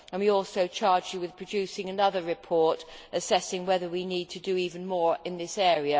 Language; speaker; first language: English; native; English